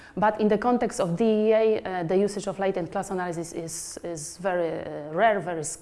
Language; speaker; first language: English; non-native, fluent; Polish